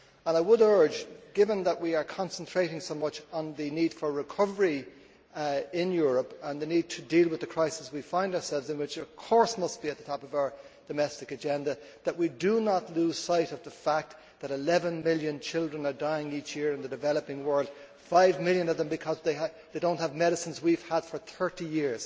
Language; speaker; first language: English; native; English